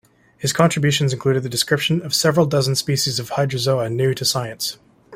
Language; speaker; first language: English; native; English